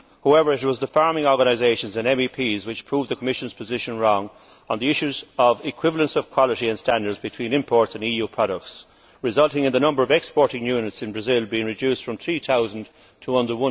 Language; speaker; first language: English; native; English